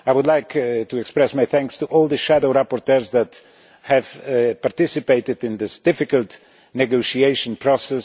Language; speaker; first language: English; non-native, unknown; Polish